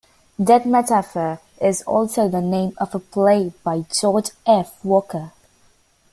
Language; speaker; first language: English; native; English